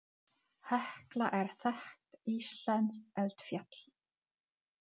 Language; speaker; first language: Icelandic; non-native, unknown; Czech